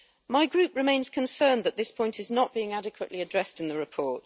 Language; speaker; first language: English; native; English